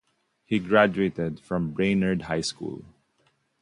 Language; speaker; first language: English; non-native, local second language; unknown